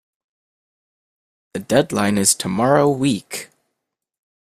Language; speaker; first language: English; native; English